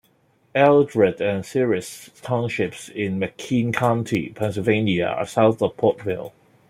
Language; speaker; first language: English; non-native, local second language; Cantonese